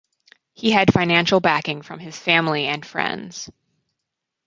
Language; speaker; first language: English; native; English